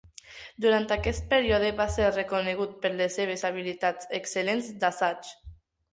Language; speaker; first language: Catalan; non-native, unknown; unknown